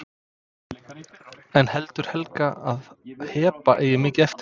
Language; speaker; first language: Icelandic; non-native, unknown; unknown